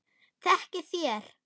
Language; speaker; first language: Icelandic; non-native, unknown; German